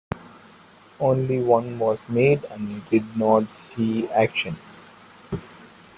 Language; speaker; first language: English; non-native, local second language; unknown